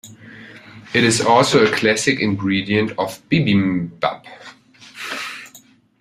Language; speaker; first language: English; non-native, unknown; German